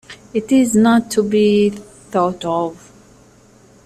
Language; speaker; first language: English; native; English